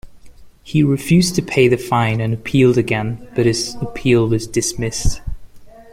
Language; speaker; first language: English; non-native, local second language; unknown